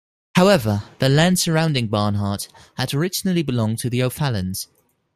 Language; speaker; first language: English; non-native, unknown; Dutch